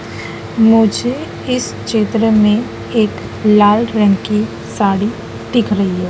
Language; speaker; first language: Hindi; native; Hindi